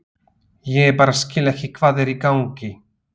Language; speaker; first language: Icelandic; non-native, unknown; Slovak